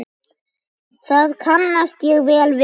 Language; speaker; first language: Icelandic; native; Icelandic